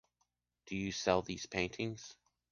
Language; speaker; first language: English; native; English